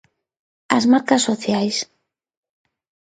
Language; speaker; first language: Galician; non-native, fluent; Spanish